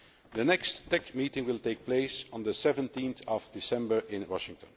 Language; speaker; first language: English; non-native, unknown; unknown